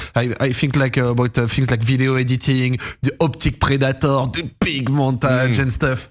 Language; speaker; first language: English; non-native, fluent; French